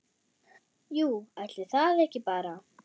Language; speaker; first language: Icelandic; non-native, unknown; German